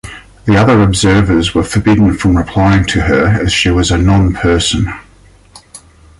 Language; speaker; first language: English; native; English